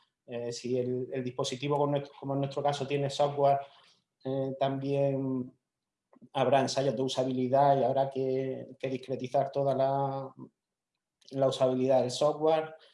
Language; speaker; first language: Spanish; native; Spanish